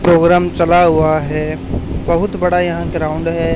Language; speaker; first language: Hindi; native; Hindi